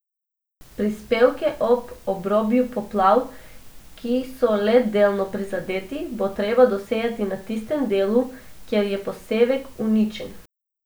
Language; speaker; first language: Slovenian; non-native, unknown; Macedonian